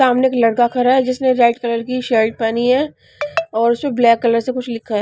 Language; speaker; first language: Hindi; non-native, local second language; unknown